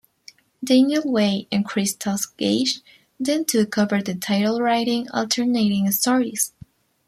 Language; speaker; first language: English; non-native, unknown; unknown